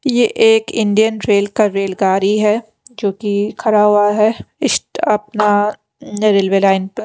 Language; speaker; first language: Hindi; non-native, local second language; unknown